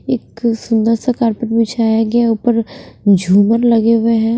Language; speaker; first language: Hindi; non-native, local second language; Punjabi